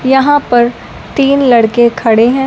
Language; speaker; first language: Hindi; non-native, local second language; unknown